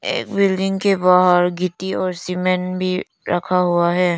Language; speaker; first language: Hindi; non-native, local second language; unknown